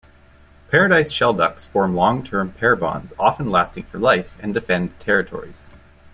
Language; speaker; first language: English; native; English